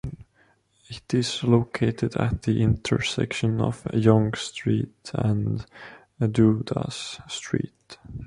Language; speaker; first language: English; non-native, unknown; Estonian